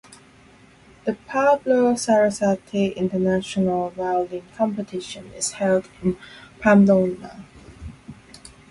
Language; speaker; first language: English; non-native, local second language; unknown